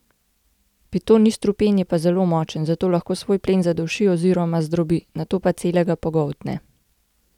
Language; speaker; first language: Slovenian; native; Slovenian